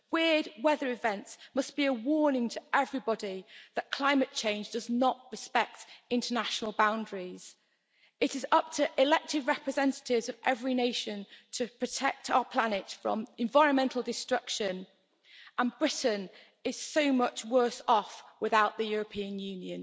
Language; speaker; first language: English; native; English